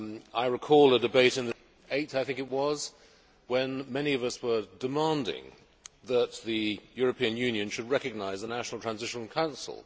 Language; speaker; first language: English; native; English